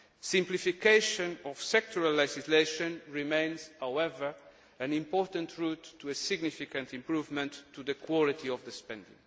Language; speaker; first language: English; non-native, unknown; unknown